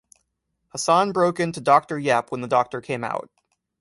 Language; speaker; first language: English; native; English